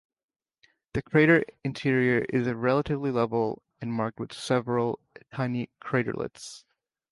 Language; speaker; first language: English; native; English